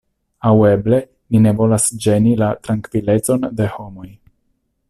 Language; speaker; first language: Esperanto; non-native, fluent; Italian